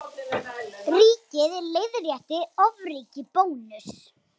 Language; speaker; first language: Icelandic; native; Icelandic